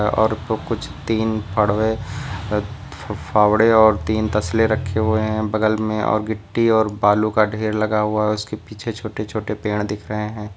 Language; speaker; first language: Hindi; native; Hindi